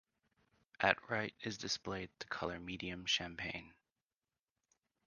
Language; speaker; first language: English; native; English